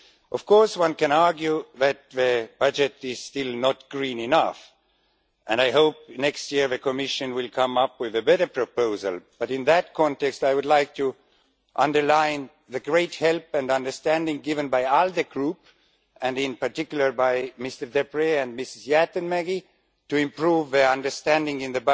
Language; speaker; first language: English; non-native, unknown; Estonian